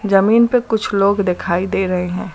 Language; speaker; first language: Hindi; native; Hindi